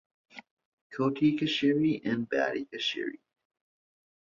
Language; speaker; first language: English; native; English